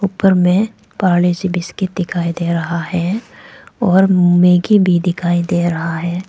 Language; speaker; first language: Hindi; non-native, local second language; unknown